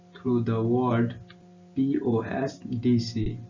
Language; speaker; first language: English; non-native, local second language; Nepali